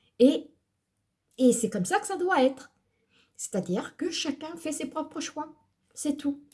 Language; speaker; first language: French; early bilingual, other home language; Portuguese